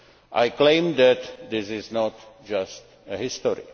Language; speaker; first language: English; non-native, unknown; Czech